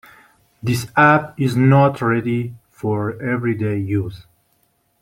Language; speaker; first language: English; non-native, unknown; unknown